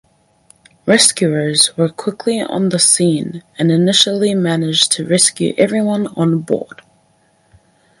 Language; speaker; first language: English; native; English